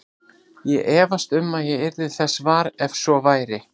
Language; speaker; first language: Icelandic; native; Icelandic